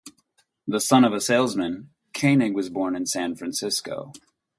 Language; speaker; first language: English; native; English